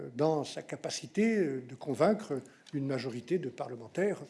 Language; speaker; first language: French; native; French